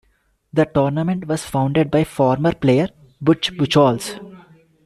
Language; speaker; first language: English; non-native, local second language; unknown